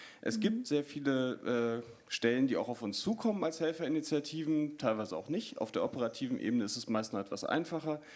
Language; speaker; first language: German; native; German